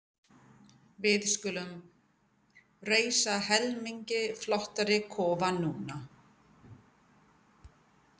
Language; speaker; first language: Icelandic; non-native, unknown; English